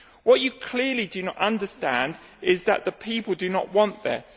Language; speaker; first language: English; native; English